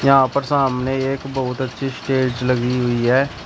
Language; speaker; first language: Hindi; native; Hindi